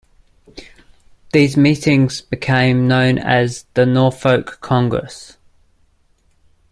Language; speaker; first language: English; native; English